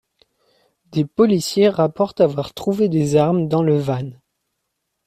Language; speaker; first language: French; native; French